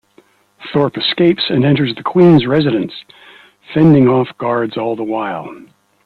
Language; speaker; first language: English; native; English